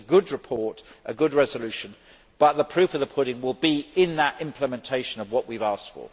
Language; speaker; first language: English; native; English